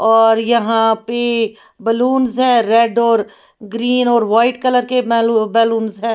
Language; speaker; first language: Hindi; native; Hindi